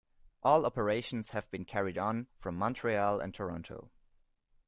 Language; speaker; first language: English; non-native, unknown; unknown